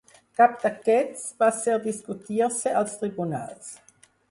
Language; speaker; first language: Catalan; non-native, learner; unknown